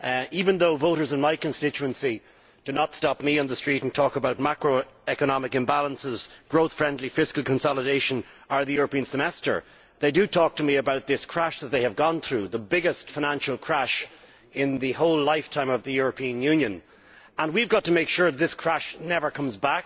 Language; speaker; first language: English; native; English